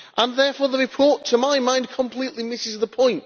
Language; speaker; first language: English; native; English